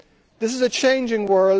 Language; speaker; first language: English; native; English